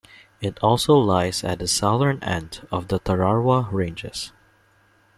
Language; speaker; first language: English; non-native, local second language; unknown